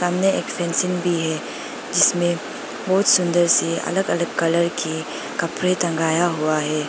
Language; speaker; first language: Hindi; non-native, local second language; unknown